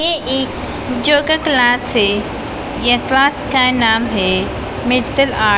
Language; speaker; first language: Hindi; non-native, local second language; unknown